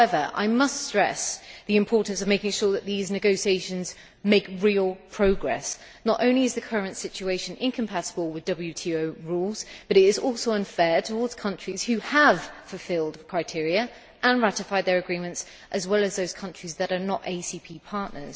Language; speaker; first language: English; native; English